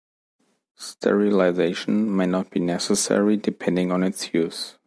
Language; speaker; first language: English; non-native, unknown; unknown